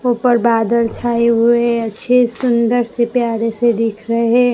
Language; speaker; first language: Hindi; non-native, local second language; Gujarati